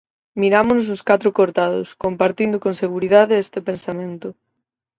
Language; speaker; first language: Galician; native; Galician